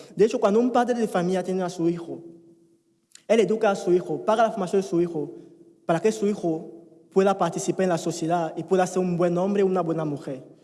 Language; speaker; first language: Spanish; non-native, fluent; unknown